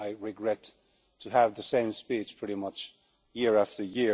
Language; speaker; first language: English; non-native, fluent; Finnish